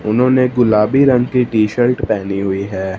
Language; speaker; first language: Hindi; non-native, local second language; Punjabi